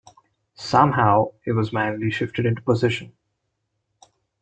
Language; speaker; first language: English; non-native, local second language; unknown